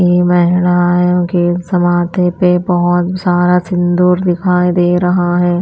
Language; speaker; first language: Hindi; non-native, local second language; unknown